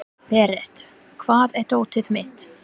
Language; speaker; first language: Icelandic; non-native, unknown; English